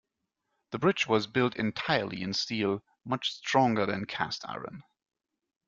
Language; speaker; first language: English; non-native, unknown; German